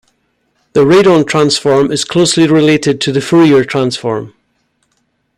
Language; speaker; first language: English; native; English